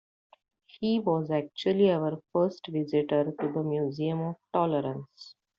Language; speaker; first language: English; non-native, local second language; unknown